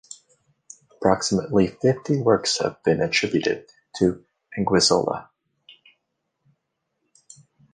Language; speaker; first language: English; native; English